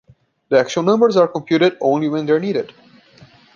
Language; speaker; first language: English; non-native, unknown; Portuguese